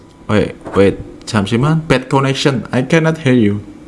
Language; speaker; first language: English; non-native, learner; Indonesian